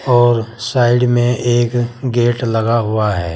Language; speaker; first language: Hindi; native; Hindi